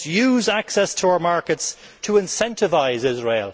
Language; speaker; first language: English; native; English